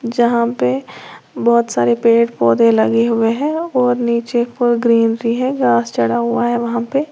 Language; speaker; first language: Hindi; native; Hindi